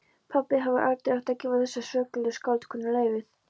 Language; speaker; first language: Icelandic; non-native, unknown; Polish